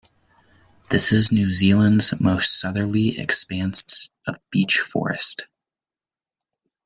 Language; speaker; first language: English; native; English